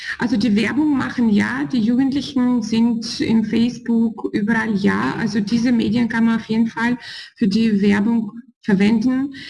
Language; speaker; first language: German; non-native, fluent; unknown